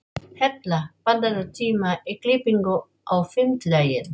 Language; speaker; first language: Icelandic; non-native, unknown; Filipino